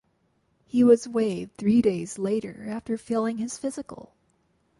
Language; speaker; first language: English; native; English